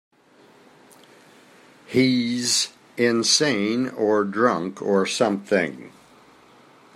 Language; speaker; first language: English; native; English